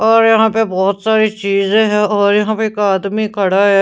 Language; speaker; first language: Hindi; non-native, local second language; Punjabi